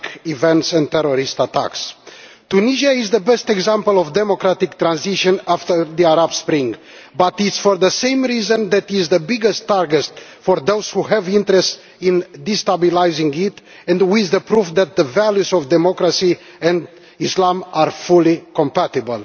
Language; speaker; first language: English; non-native, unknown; Romanian